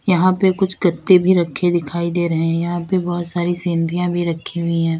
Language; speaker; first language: Hindi; native; Hindi